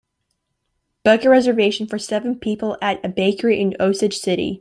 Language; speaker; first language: English; native; English